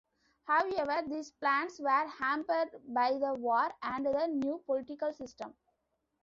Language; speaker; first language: English; non-native, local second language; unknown